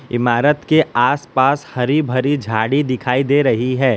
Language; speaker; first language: Hindi; non-native, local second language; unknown